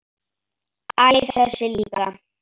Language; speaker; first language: Icelandic; native; Icelandic